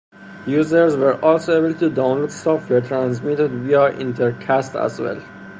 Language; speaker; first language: English; non-native, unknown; Persian